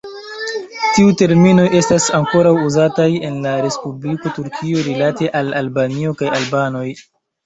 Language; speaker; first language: Esperanto; non-native, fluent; Chinese